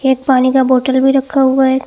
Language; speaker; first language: Hindi; non-native, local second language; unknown